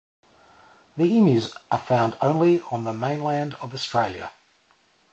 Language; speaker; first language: English; native; English